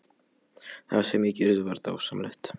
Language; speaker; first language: Icelandic; non-native, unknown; Polish